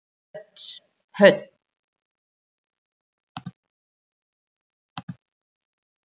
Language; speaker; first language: Icelandic; non-native, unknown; German